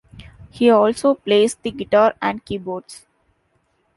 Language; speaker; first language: English; non-native, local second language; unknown